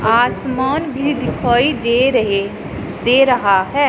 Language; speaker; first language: Hindi; non-native, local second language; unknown